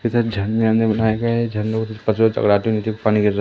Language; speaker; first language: Hindi; native; Hindi